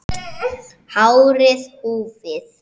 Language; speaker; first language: Icelandic; native; Icelandic